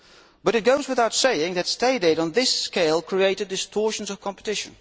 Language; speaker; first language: English; non-native, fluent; Dutch